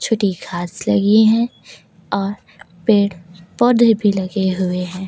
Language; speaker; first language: Hindi; native; Hindi